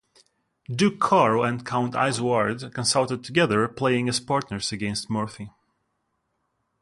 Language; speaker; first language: English; non-native, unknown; Russian